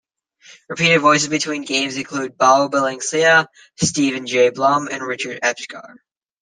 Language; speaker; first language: English; native; English